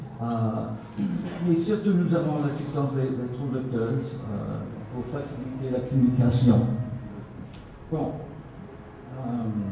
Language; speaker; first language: French; non-native, learner; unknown